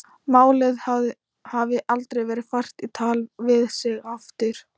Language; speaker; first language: Icelandic; non-native, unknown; Thai